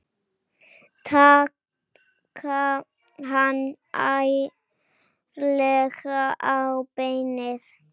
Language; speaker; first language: Icelandic; native; Icelandic